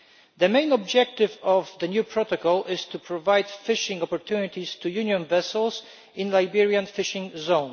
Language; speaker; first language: English; non-native, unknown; Polish